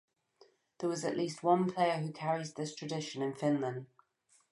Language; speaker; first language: English; native; English